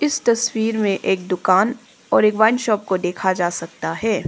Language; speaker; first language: Hindi; non-native, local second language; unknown